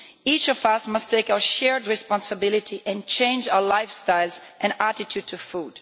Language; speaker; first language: English; non-native, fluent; Italian